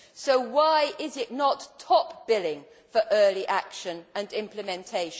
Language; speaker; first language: English; native; English